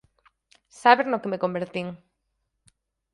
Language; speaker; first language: Galician; native; Galician